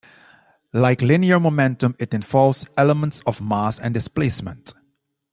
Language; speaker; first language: English; non-native, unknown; Dutch